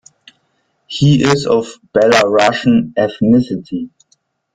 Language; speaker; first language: English; non-native, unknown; German